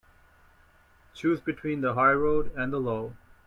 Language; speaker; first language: English; non-native, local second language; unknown